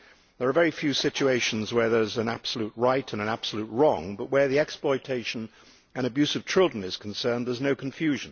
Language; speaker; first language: English; native; English